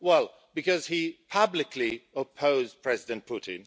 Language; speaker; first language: English; non-native, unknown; Swedish